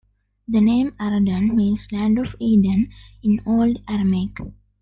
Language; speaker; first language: English; non-native, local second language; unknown